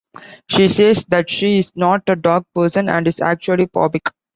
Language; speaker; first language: English; non-native, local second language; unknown